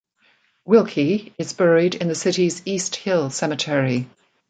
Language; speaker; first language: English; native; English